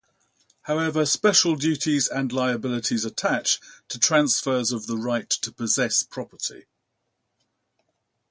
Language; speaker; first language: English; native; English